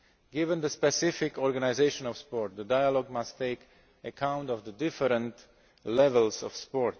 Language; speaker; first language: English; non-native, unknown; Slovak